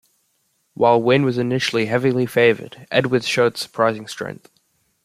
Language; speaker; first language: English; native; English